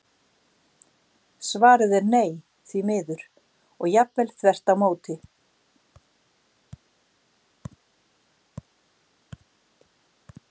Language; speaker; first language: Icelandic; native; Icelandic